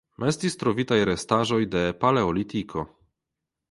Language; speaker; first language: Esperanto; non-native, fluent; Polish